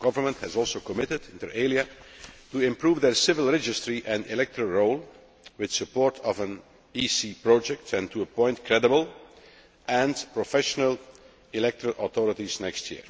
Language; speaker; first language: English; non-native, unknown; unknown